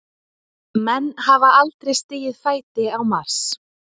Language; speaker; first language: Icelandic; native; Icelandic